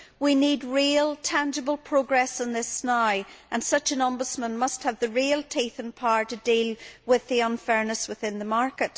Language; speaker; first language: English; native; English